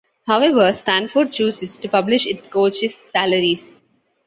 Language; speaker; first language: English; non-native, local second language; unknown